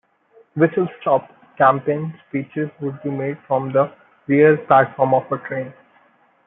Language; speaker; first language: English; non-native, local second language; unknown